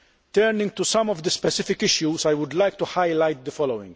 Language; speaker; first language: English; non-native, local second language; Maltese